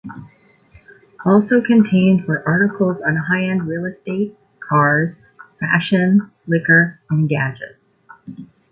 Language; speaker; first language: English; native; English